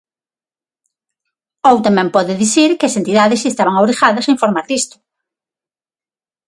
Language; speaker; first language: Galician; non-native, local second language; Spanish